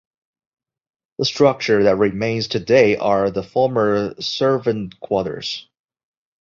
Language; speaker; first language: English; non-native, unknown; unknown